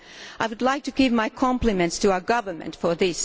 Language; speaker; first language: English; non-native, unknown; Finnish